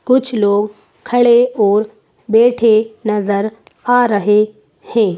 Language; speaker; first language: Hindi; native; Hindi